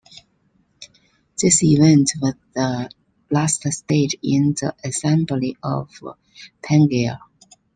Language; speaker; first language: English; non-native, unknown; Chinese